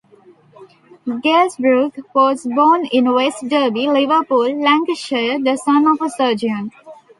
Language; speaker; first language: English; non-native, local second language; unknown